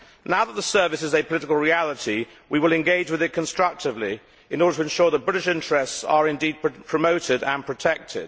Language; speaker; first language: English; native; English